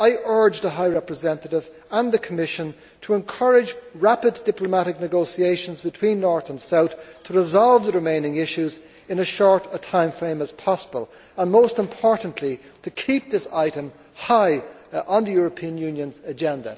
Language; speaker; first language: English; native; English